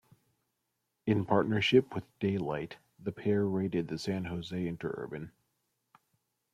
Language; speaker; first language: English; native; English